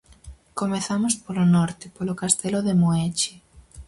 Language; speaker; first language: Galician; native; Galician